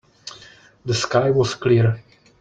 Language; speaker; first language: English; non-native, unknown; Czech